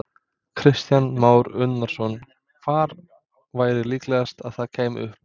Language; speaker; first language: Icelandic; non-native, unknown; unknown